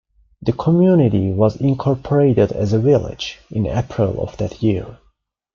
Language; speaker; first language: English; non-native, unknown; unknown